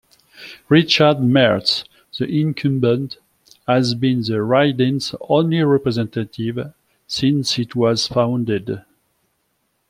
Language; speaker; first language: English; non-native, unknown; French